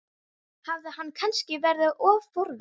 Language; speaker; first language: Icelandic; non-native, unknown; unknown